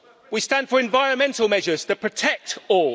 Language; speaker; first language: English; native; English